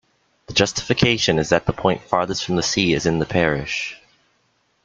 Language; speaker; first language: English; native; English